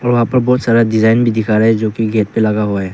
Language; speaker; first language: Hindi; non-native, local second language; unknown